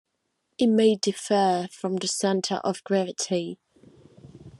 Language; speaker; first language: English; non-native, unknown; Catalan